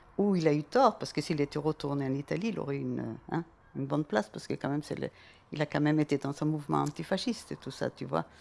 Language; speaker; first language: French; non-native, fluent; German